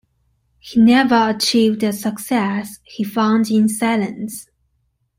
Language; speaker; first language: English; non-native, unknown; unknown